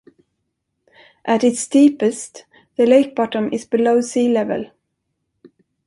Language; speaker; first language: English; non-native, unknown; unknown